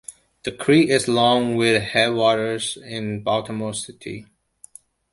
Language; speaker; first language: English; non-native, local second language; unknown